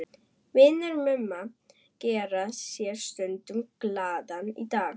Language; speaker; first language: Icelandic; non-native, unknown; German